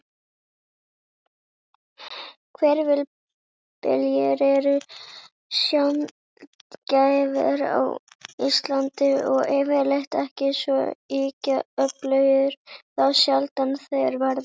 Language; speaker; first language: Icelandic; native; Icelandic